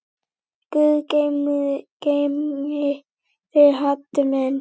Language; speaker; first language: Icelandic; native; Icelandic